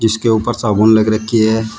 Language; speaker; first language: Hindi; native; Hindi